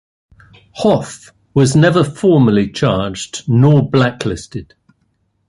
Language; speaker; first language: English; native; English